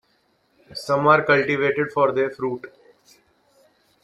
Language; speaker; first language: English; non-native, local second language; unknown